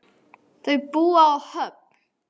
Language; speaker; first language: Icelandic; native; Icelandic